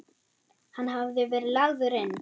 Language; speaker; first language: Icelandic; non-native, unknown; German